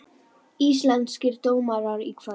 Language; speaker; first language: Icelandic; native; Icelandic